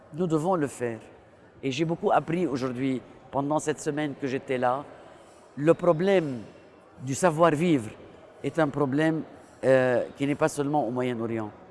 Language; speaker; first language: French; non-native, local second language; Arabic